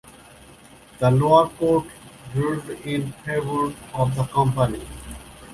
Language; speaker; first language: English; native; English